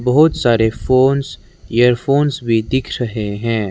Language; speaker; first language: Hindi; non-native, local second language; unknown